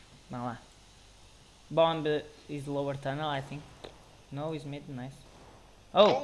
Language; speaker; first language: English; non-native, learner; Portuguese